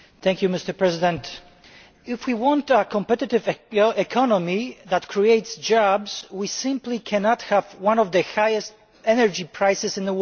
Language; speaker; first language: English; non-native, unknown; Polish